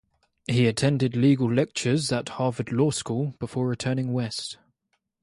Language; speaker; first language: English; native; English